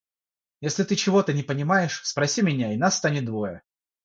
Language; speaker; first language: Russian; non-native, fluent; Georgian